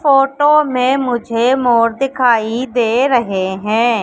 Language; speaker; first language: Hindi; native; Hindi